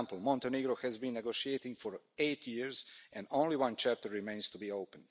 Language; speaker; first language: English; non-native, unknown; Croatian